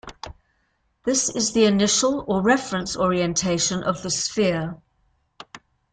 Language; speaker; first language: English; native; English